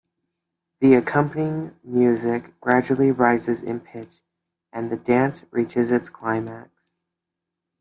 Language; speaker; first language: English; native; English